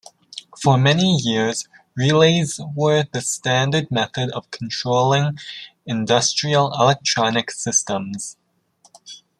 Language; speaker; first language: English; native; English